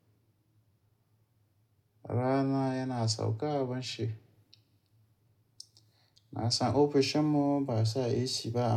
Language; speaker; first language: Hausa; native; Hausa